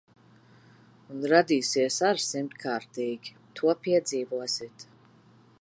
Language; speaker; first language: Latvian; early bilingual, heritage; Latvian